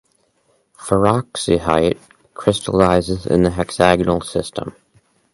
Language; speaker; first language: English; native; English